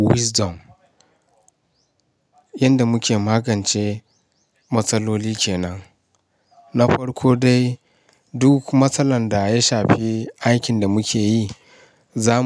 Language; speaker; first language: Hausa; non-native, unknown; Yoruba